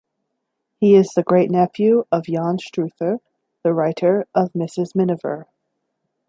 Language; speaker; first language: English; native; English